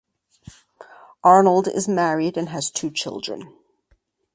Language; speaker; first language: English; native; English